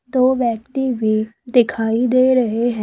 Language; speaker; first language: Hindi; native; Hindi